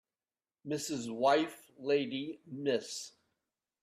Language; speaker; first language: English; native; English